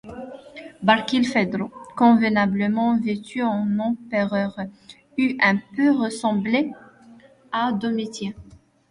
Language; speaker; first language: French; non-native, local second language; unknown